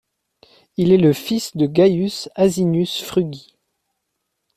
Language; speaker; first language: French; native; French